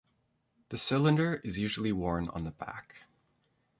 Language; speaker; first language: English; native; English